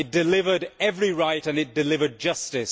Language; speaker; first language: English; native; English